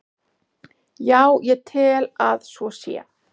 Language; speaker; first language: Icelandic; native; Icelandic